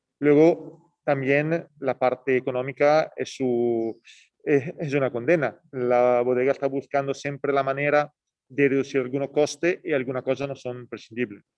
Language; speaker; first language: Spanish; non-native, fluent; Italian